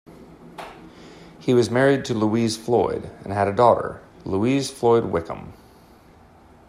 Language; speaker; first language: English; native; English